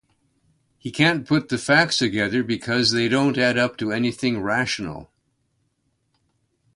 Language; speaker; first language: English; native; English